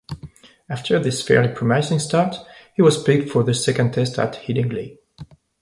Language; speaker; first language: English; non-native, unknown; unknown